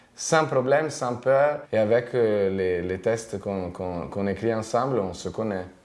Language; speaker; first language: French; non-native, related language; Italian